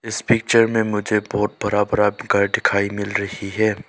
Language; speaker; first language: Hindi; non-native, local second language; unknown